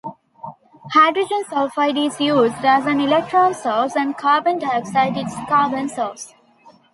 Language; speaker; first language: English; non-native, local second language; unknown